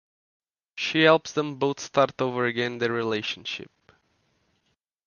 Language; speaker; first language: English; non-native, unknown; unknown